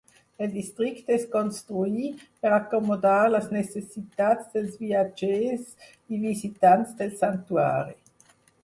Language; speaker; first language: Catalan; non-native, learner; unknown